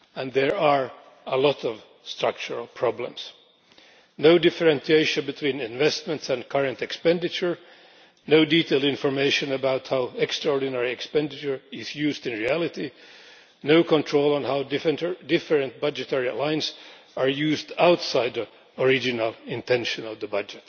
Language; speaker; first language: English; non-native, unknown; Finnish